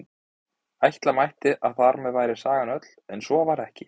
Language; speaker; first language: Icelandic; native; Icelandic